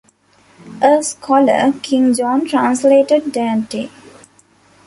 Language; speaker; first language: English; non-native, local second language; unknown